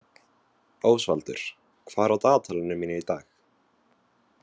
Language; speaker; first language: Icelandic; non-native, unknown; Vietnamese